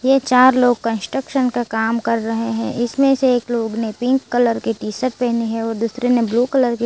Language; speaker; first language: Hindi; non-native, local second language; Gujarati